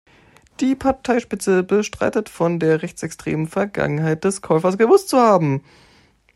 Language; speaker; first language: German; native; German